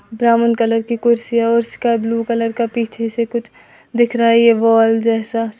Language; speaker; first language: Hindi; native; Hindi